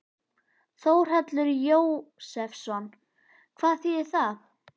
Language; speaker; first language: Icelandic; native; Icelandic